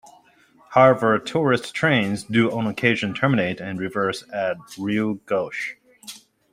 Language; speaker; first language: English; native; English